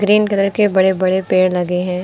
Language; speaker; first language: Hindi; native; Hindi